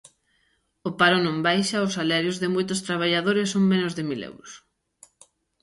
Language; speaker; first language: Galician; native; Galician